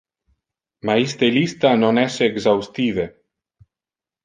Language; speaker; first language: Interlingua; non-native, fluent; Italian